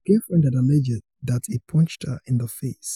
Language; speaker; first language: English; non-native, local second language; Yoruba